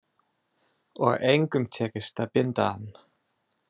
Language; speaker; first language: Icelandic; non-native, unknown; English